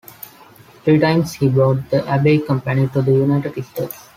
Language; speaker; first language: English; non-native, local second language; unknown